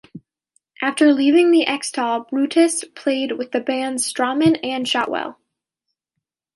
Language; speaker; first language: English; native; English